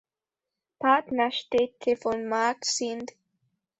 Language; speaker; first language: German; non-native, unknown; Spanish